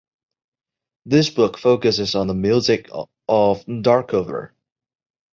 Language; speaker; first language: English; non-native, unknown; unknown